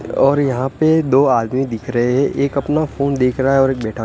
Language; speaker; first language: Hindi; non-native, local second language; Gujarati